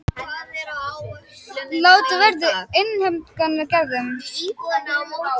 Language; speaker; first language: Icelandic; native; Icelandic